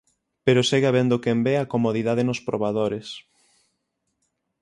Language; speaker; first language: Galician; native; Galician